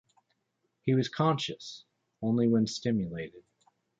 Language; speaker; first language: English; native; English